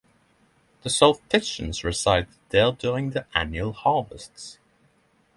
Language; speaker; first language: English; non-native, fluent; Norwegian